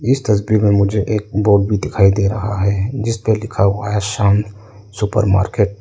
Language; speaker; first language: Hindi; non-native, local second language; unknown